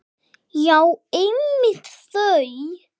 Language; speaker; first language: Icelandic; non-native, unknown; English